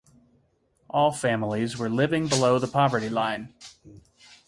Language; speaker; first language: English; native; English